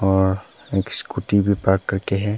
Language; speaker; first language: Hindi; non-native, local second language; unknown